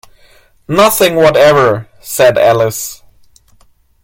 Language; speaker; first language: English; non-native, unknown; German